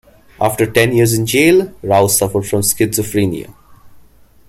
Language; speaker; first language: English; non-native, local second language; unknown